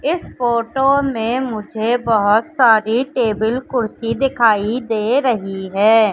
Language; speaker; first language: Hindi; native; Hindi